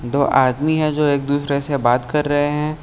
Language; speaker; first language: Hindi; native; Hindi